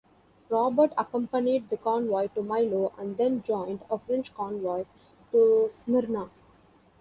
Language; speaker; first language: English; non-native, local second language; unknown